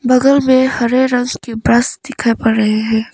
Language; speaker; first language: Hindi; non-native, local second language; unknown